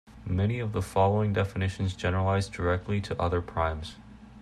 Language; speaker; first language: English; native; English